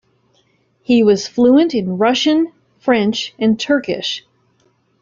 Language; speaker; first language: English; native; English